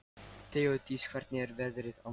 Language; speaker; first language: Icelandic; non-native, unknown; Lithuanian